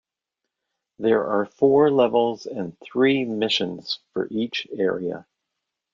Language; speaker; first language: English; native; English